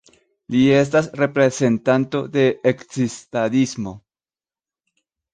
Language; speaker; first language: Esperanto; non-native, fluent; Spanish